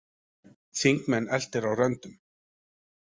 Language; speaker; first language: Icelandic; native; Icelandic